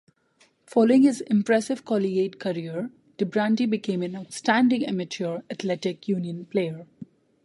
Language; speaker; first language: English; non-native, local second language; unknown